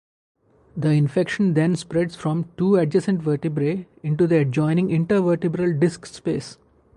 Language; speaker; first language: English; non-native, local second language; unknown